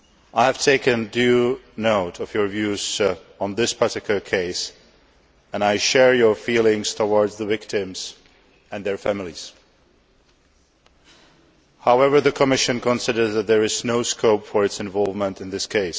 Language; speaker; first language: English; non-native, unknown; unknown